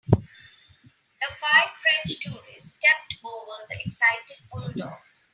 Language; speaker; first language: English; non-native, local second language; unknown